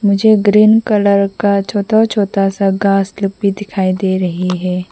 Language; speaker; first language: Hindi; non-native, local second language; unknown